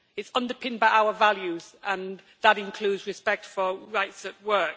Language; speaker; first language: English; native; English